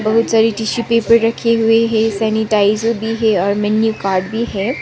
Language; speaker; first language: Hindi; non-native, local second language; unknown